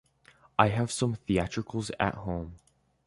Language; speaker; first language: English; native; English